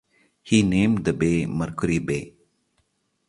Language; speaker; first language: English; non-native, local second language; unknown